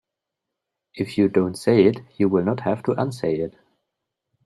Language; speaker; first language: English; non-native, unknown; German